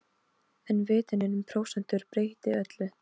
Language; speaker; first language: Icelandic; non-native, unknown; Polish